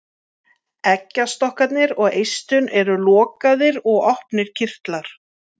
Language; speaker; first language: Icelandic; native; Icelandic